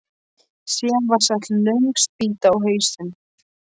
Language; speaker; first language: Icelandic; non-native, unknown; Polish